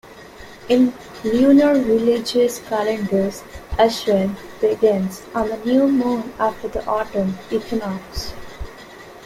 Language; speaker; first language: English; non-native, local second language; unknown